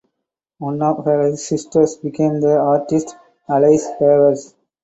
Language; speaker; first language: English; non-native, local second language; Tamil